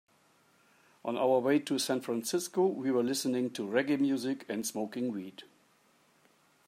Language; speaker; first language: English; non-native, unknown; German